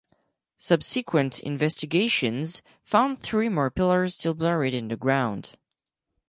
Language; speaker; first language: English; non-native, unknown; French